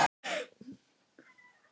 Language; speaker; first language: Icelandic; non-native, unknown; Thai